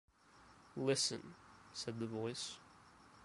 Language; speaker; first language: English; native; English